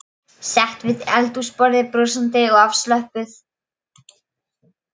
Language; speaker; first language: Icelandic; non-native, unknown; Polish